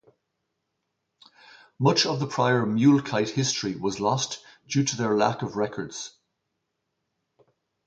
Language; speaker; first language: English; native; English